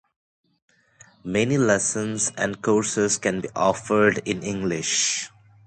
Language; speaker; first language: English; non-native, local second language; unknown